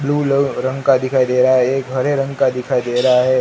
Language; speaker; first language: Hindi; non-native, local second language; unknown